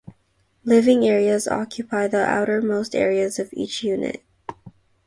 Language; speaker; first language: English; non-native, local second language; Filipino